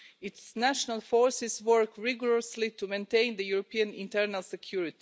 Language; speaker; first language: English; non-native, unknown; Croatian